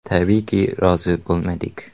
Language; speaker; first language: Uzbek; native; Uzbek